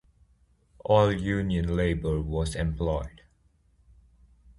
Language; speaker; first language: English; native; English